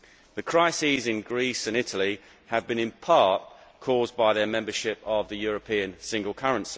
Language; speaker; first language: English; native; English